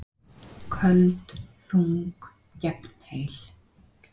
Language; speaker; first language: Icelandic; native; Icelandic